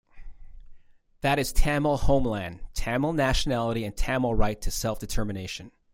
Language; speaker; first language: English; native; English